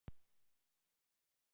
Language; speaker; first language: Icelandic; non-native, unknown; Russian